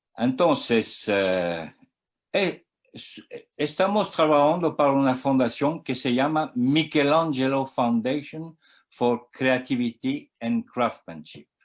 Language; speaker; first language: Spanish; non-native, learner; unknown